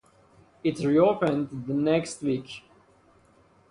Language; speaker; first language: English; non-native, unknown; Persian